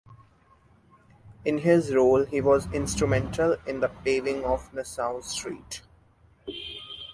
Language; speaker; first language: English; non-native, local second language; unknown